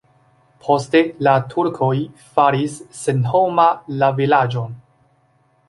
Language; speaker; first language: Esperanto; non-native, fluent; Chinese